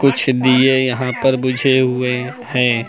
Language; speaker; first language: Hindi; native; Hindi